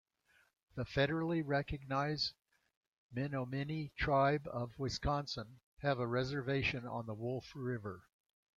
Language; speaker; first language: English; native; English